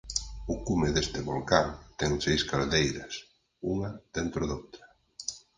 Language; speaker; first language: Galician; native; Galician